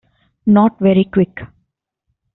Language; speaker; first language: English; non-native, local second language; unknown